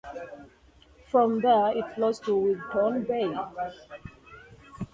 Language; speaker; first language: English; native; English